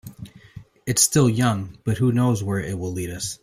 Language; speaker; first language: English; native; English